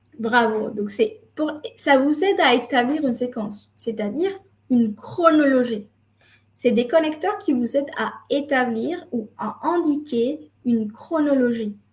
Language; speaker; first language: French; non-native, fluent; Spanish